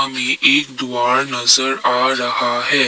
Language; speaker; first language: Hindi; non-native, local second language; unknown